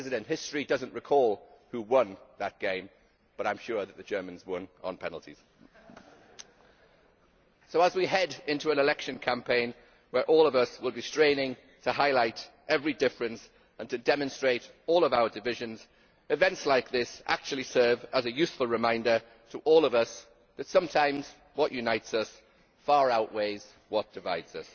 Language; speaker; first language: English; native; English